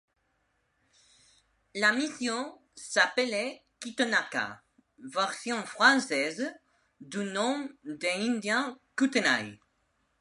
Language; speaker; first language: French; non-native, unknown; Spanish